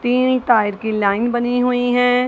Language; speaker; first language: Hindi; non-native, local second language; Punjabi